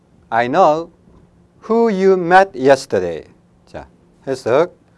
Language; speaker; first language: English; non-native, fluent; Korean